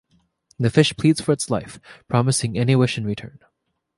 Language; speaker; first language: English; native; English